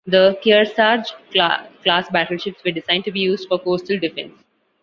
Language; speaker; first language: English; non-native, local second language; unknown